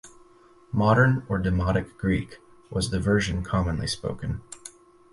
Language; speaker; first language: English; native; English